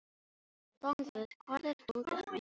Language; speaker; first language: Icelandic; non-native, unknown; Filipino